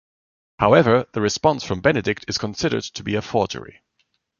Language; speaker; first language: English; non-native, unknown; German